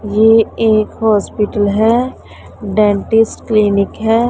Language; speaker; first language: Hindi; non-native, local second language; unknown